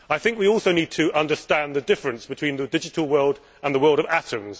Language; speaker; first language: English; native; English